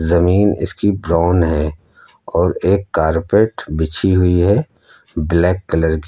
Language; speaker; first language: Hindi; native; Hindi